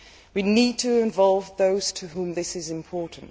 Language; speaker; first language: English; non-native, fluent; Dutch